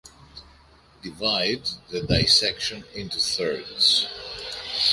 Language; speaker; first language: English; non-native, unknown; Greek